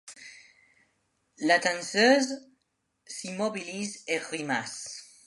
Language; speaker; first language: French; non-native, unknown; Spanish